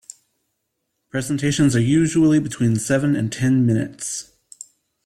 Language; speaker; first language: English; native; English